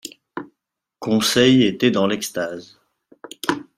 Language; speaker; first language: French; non-native, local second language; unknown